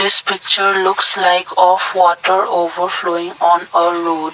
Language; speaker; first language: English; non-native, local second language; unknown